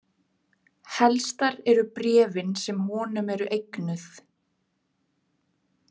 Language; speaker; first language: Icelandic; native; Icelandic